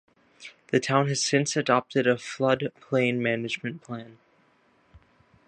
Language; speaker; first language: English; native; English